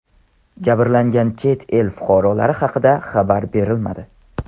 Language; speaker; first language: Uzbek; non-native, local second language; Tajik